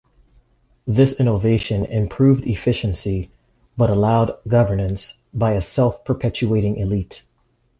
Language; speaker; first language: English; native; English